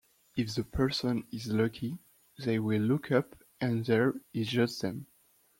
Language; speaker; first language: English; non-native, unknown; French